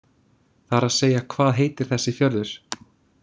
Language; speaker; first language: Icelandic; non-native, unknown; English